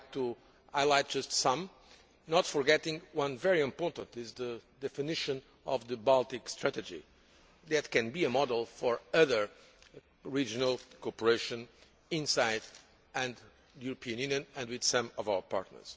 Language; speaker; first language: English; non-native, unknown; Portuguese